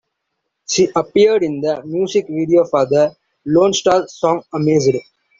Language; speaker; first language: English; non-native, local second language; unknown